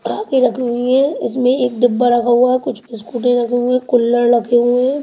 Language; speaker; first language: Hindi; native; Hindi